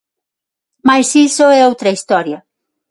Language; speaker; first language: Galician; non-native, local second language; Spanish